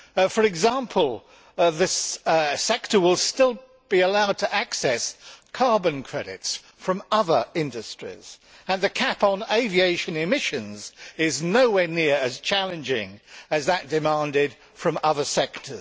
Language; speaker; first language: English; native; English